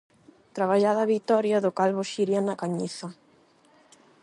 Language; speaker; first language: Galician; non-native, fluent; Spanish